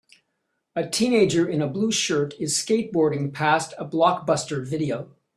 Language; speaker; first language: English; native; English